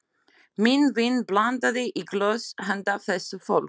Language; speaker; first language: Icelandic; non-native, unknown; Slovak